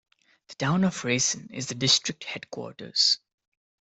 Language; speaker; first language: English; non-native, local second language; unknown